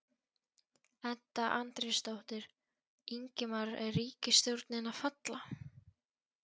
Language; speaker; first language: Icelandic; non-native, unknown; Polish